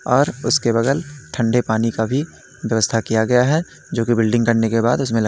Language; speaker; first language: Hindi; native; Hindi